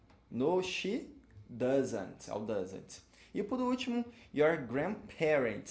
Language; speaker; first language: English; non-native, fluent; Portuguese